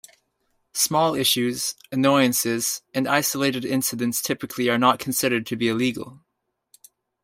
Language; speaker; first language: English; native; English